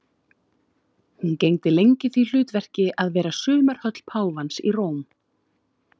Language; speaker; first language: Icelandic; native; Icelandic